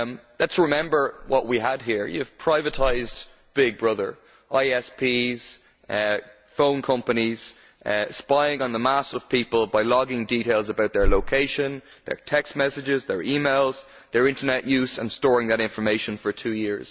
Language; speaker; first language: English; native; English